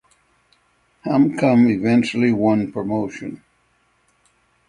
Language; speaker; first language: English; native; English